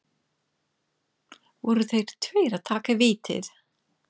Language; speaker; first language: Icelandic; non-native, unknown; English